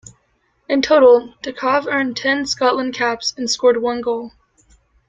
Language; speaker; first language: English; native; English